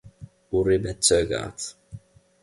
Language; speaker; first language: German; non-native, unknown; Finnish